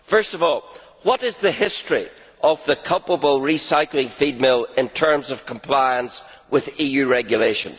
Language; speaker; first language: English; native; English